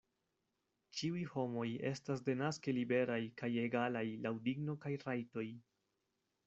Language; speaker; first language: Esperanto; non-native, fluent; Spanish